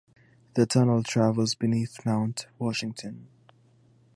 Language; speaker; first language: English; native; English